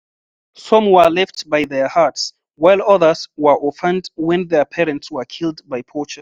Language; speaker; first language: English; non-native, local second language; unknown